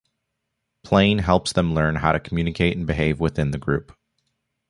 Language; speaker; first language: English; native; English